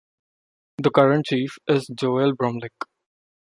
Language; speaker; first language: English; non-native, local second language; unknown